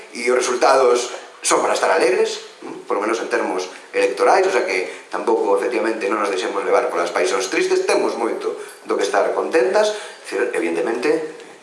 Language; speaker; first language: Galician; non-native, local second language; Spanish